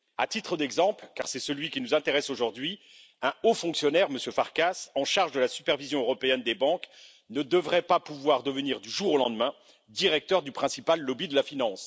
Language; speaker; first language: French; native; French